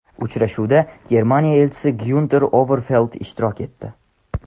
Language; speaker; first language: Uzbek; non-native, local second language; Tajik